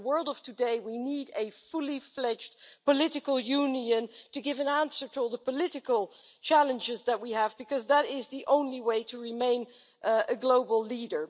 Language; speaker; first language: English; non-native, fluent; Dutch